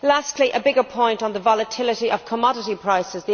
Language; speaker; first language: English; native; English